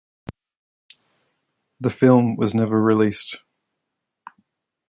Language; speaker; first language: English; native; English